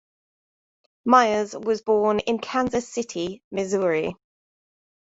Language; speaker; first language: English; native; English